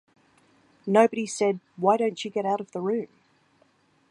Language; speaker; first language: English; native; English